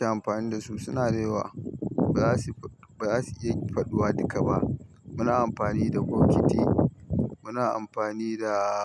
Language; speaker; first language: Hausa; native; Hausa